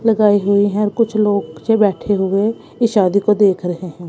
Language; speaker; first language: Hindi; non-native, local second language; Punjabi